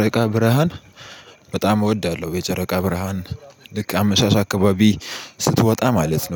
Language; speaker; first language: Amharic; native; Amharic